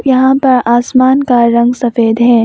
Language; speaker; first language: Hindi; non-native, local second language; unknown